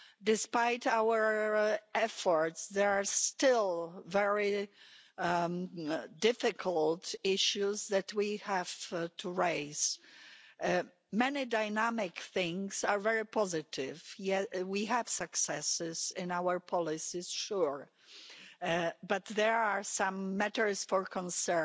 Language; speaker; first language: English; non-native, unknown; Polish